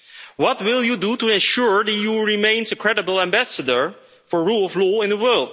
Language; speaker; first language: English; non-native, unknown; Dutch